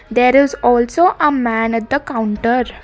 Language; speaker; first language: English; non-native, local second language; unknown